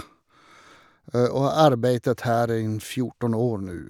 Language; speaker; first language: Norwegian; non-native, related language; Swedish